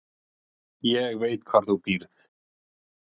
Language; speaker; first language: Icelandic; native; Icelandic